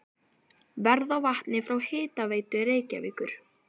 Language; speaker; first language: Icelandic; native; Icelandic